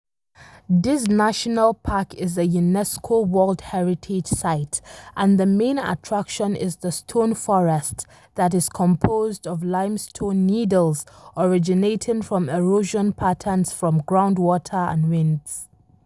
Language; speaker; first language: English; non-native, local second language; Hausa